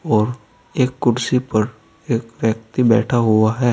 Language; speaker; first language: Hindi; native; Hindi